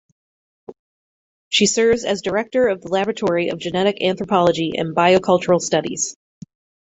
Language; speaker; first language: English; native; English